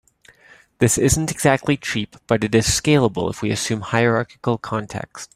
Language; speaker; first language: English; native; English